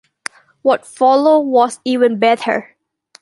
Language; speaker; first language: English; non-native, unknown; Thai